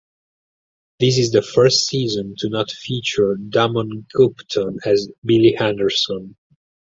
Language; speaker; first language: English; non-native, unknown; Italian